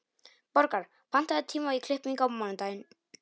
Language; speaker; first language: Icelandic; non-native, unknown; Polish